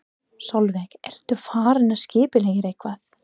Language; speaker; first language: Icelandic; non-native, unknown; English